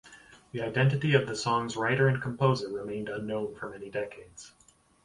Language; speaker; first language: English; native; English